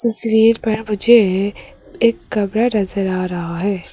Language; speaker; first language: Hindi; non-native, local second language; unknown